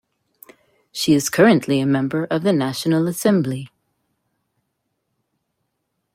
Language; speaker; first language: English; native; English